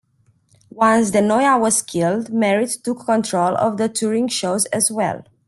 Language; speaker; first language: English; non-native, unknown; Romanian